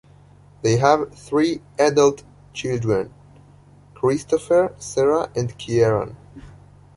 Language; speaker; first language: English; native; English